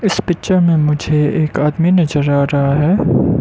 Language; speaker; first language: Hindi; non-native, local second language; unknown